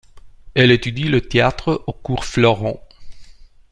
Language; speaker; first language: French; non-native, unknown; Romanian